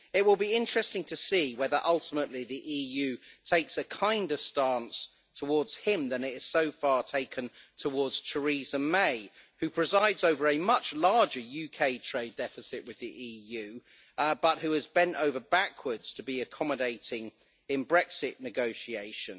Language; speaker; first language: English; native; English